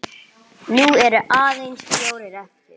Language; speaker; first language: Icelandic; non-native, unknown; English